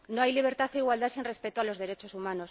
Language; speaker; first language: Spanish; native; Spanish